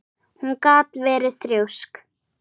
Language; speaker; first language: Icelandic; native; Icelandic